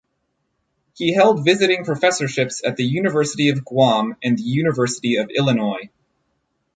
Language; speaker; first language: English; native; English